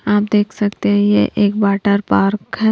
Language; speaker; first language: Hindi; native; Hindi